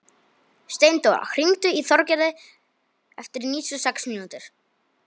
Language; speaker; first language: Icelandic; non-native, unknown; Polish